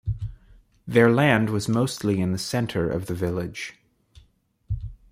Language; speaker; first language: English; native; English